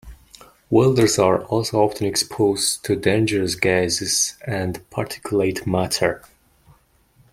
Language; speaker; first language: English; non-native, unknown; Mongolian